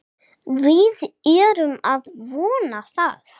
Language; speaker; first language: Icelandic; non-native, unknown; English